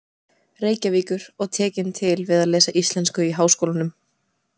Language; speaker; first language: Icelandic; native; Icelandic